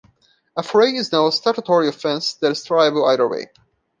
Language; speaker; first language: English; non-native, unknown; Portuguese